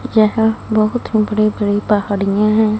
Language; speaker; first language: Hindi; non-native, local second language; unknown